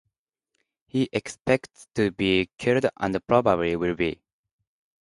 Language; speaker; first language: English; non-native, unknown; Japanese